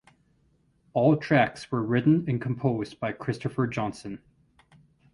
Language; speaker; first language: English; native; English